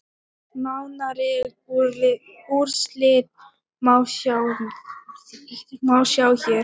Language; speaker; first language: Icelandic; non-native, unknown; Thai